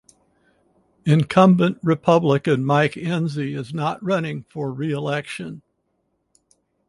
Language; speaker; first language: English; native; English